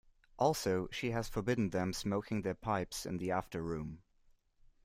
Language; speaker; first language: English; non-native, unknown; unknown